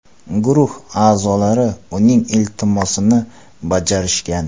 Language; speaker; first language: Uzbek; non-native, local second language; Kara-Kalpak